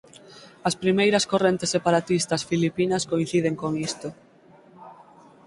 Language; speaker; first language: Galician; native; Galician